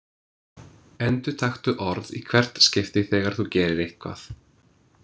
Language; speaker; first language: Icelandic; non-native, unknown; English